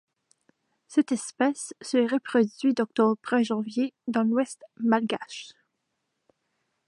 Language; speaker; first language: French; native; French